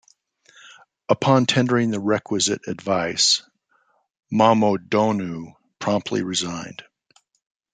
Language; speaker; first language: English; native; English